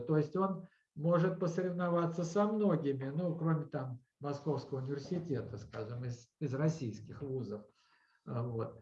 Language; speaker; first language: Russian; native; Russian